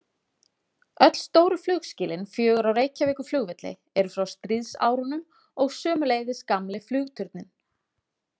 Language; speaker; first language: Icelandic; native; Icelandic